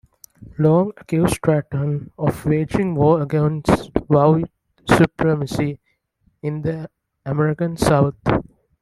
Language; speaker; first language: English; non-native, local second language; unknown